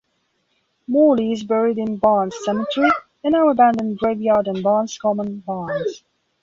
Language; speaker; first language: English; non-native, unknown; Belarusian